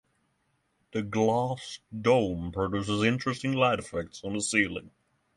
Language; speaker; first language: English; non-native, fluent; Norwegian